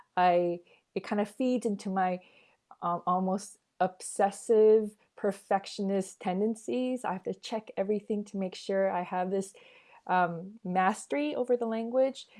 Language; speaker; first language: English; early bilingual, other home language; Korean